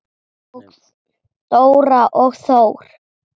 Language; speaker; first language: Icelandic; native; Icelandic